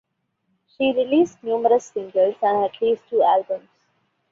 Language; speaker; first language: English; non-native, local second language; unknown